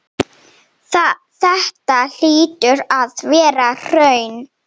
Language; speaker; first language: Icelandic; non-native, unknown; Slovenian